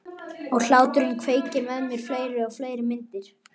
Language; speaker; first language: Icelandic; native; Icelandic